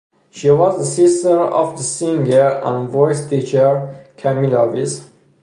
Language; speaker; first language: English; non-native, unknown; Persian